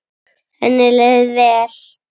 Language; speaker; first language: Icelandic; native; Icelandic